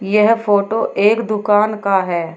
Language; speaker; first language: Hindi; native; Hindi